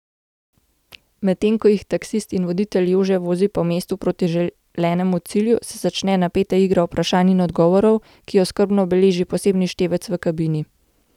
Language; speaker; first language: Slovenian; native; Slovenian